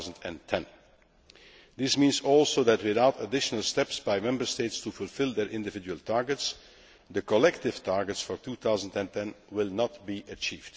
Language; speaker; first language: English; non-native, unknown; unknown